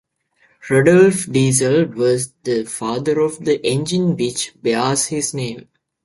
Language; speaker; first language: English; native; English